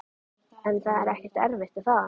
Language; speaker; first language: Icelandic; native; Icelandic